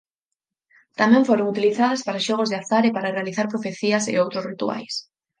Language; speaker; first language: Galician; native; Galician